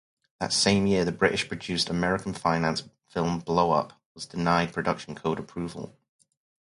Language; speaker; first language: English; native; English